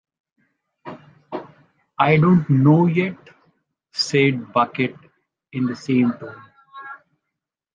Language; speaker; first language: English; non-native, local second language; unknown